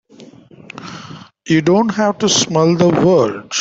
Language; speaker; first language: English; non-native, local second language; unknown